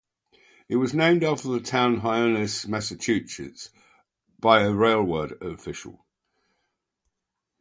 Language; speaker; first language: English; native; English